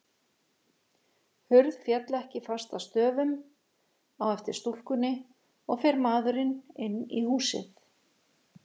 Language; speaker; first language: Icelandic; native; Icelandic